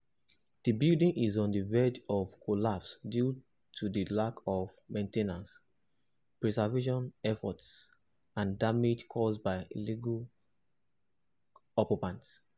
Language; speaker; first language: English; non-native, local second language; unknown